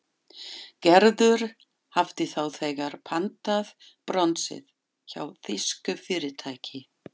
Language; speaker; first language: Icelandic; non-native, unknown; German